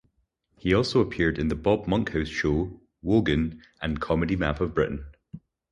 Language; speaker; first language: English; native; English